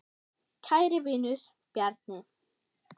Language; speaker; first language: Icelandic; non-native, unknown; German